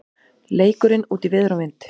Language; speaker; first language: Icelandic; native; Icelandic